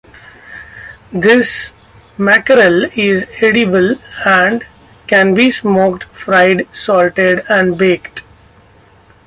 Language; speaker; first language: English; non-native, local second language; Marathi